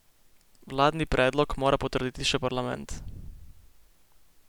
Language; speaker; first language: Slovenian; native; Slovenian